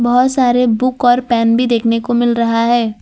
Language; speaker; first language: Hindi; non-native, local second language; Gujarati